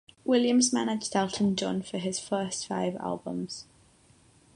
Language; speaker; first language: English; non-native, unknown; Catalan